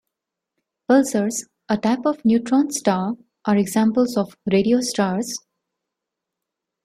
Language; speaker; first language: English; non-native, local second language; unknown